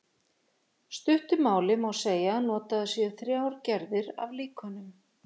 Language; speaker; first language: Icelandic; native; Icelandic